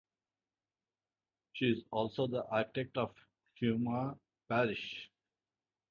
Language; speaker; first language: English; non-native, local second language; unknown